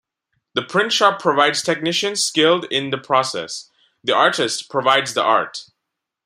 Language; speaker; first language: English; non-native, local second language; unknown